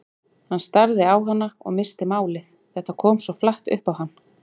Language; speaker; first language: Icelandic; native; Icelandic